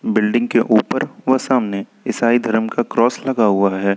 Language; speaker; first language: Hindi; native; Hindi